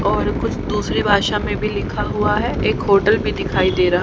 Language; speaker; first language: Hindi; native; Hindi